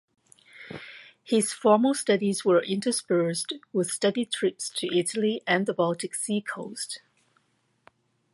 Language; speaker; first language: English; non-native, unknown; Cantonese